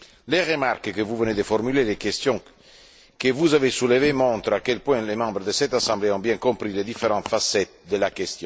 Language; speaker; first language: French; non-native, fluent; Italian